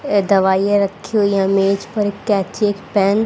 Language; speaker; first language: Hindi; native; Hindi